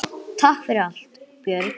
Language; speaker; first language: Icelandic; non-native, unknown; English